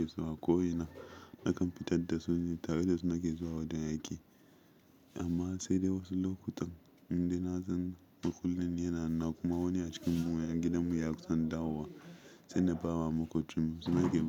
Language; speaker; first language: Hausa; non-native, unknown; Yoruba